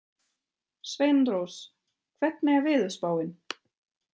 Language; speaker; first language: Icelandic; non-native, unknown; German